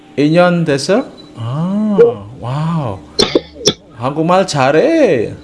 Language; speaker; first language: Korean; non-native, learner; Indonesian